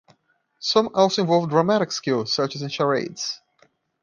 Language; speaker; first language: English; non-native, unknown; Portuguese